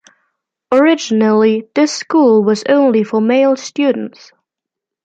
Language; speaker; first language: English; non-native, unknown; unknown